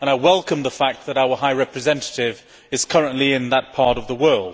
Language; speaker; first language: English; native; English